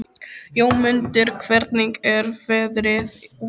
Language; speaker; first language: Icelandic; native; Icelandic